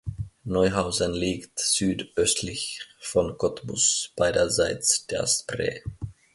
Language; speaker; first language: German; non-native, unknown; Finnish